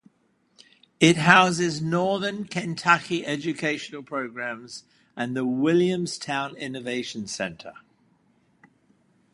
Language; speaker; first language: English; native; English